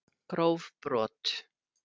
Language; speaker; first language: Icelandic; native; Icelandic